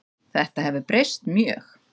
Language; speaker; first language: Icelandic; native; Icelandic